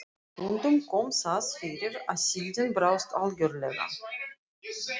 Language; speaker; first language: Icelandic; non-native, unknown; Russian